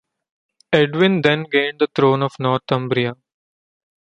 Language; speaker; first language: English; non-native, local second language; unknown